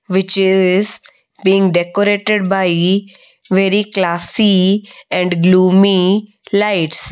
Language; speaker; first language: English; non-native, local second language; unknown